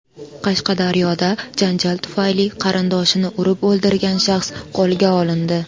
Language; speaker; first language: Uzbek; native; Uzbek